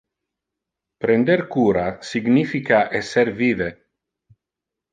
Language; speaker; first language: Interlingua; non-native, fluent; Italian